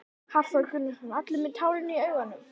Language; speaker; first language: Icelandic; native; Icelandic